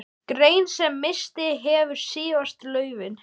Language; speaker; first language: Icelandic; native; Icelandic